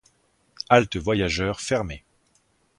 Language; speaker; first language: French; native; French